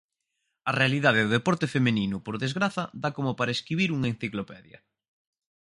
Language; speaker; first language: Galician; native; Galician